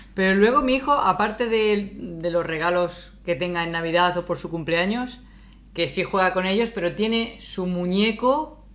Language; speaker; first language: Spanish; native; Spanish